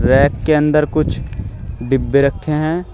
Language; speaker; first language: Hindi; native; Hindi